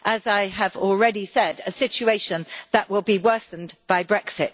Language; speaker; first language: English; native; English